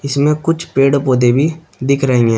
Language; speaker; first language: Hindi; native; Hindi